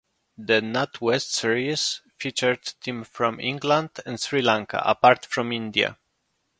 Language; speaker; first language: English; non-native, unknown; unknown